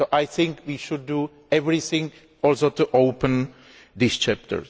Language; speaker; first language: English; non-native, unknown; Greek